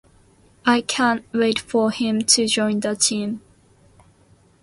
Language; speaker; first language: English; non-native, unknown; Japanese